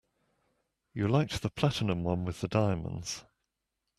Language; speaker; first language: English; native; English